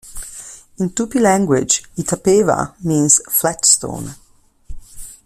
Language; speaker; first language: English; non-native, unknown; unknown